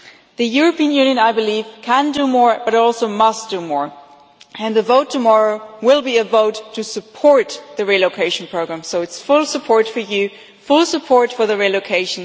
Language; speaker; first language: English; non-native, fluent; German